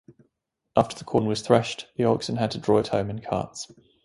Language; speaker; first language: English; native; English